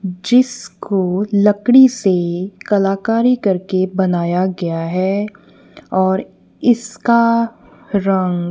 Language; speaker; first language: Hindi; non-native, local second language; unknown